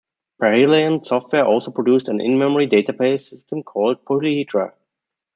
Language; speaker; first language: English; non-native, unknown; German